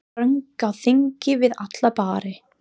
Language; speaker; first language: Icelandic; non-native, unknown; English